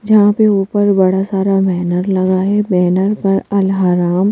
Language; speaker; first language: Hindi; native; Hindi